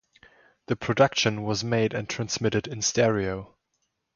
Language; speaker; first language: English; non-native, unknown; German